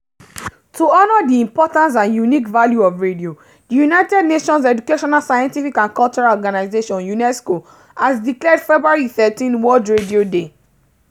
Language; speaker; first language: English; non-native, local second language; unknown